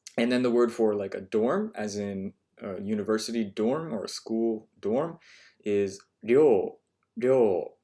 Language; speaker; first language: English; native; English